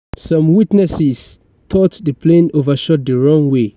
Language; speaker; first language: English; non-native, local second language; Yoruba